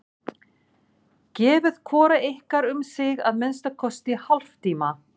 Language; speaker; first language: Icelandic; non-native, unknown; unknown